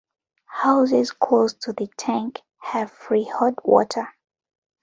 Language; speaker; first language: English; non-native, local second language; Ganda